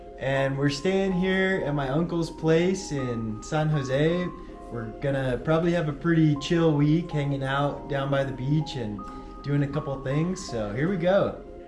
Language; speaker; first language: English; native; English